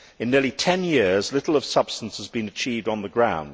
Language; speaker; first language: English; native; English